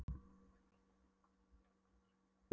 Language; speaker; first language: Icelandic; non-native, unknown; Polish